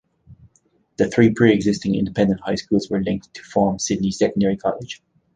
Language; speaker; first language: English; native; English